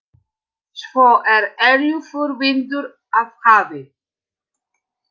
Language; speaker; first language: Icelandic; non-native, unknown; Polish